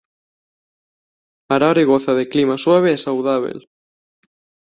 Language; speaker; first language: Galician; non-native, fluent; Spanish